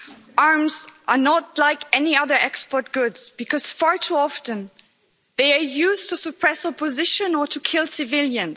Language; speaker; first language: English; non-native, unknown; German